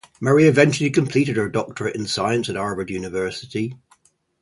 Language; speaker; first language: English; native; English